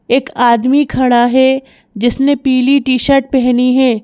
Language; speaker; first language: Hindi; native; Hindi